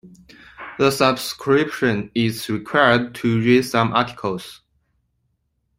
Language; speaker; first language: English; non-native, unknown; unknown